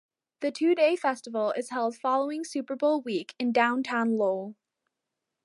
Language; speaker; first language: English; native; English